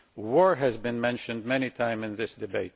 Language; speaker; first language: English; non-native, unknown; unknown